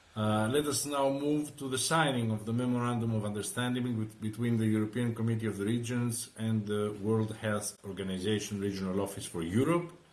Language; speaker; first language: English; non-native, fluent; Greek